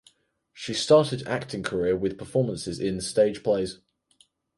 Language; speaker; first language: English; native; English